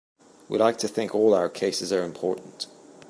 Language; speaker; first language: English; native; English